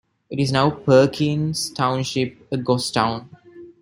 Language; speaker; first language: English; non-native, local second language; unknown